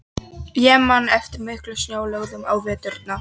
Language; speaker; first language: Icelandic; non-native, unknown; Polish